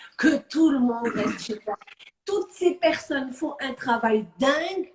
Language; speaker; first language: French; non-native, local second language; Arabic